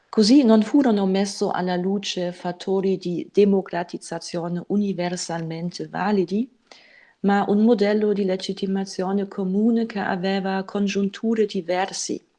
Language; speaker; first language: Italian; non-native, fluent; German